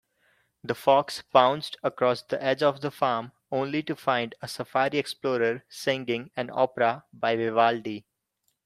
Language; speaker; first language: English; non-native, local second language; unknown